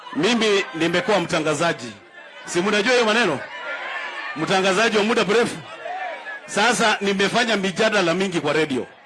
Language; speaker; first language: Swahili; non-native, local second language; Kamba